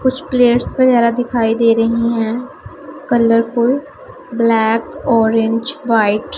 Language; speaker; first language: Hindi; non-native, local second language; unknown